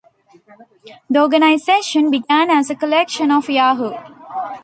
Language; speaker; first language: English; non-native, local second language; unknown